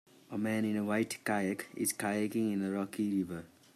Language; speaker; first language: English; non-native, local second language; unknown